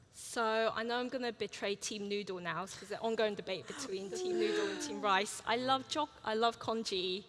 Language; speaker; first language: English; early bilingual, other home language; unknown